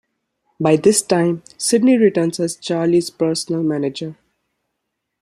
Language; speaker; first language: English; non-native, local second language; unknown